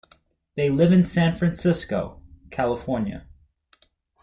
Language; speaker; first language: English; native; English